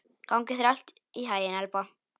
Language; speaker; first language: Icelandic; non-native, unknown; Polish